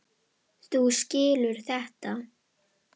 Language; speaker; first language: Icelandic; non-native, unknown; Indonesian